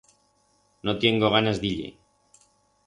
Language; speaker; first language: Aragonese; non-native, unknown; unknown